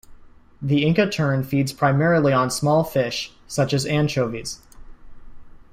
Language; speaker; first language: English; native; English